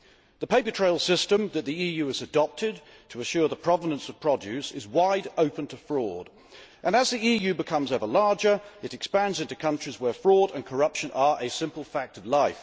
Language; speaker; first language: English; native; English